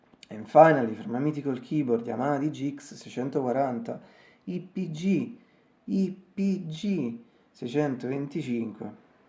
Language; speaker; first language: English; non-native, fluent; Italian